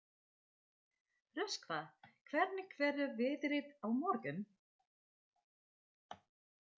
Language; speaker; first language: Icelandic; non-native, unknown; Dutch